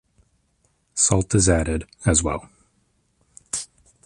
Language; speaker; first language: English; native; English